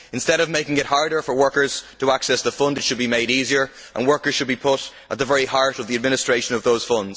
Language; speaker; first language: English; native; English